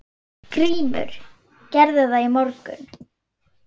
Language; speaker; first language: Icelandic; non-native, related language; Swedish